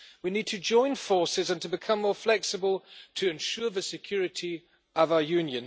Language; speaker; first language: English; non-native, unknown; German